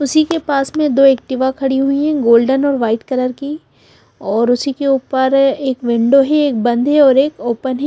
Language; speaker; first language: Hindi; non-native, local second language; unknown